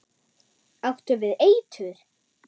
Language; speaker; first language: Icelandic; non-native, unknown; German